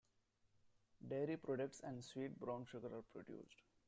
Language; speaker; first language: English; non-native, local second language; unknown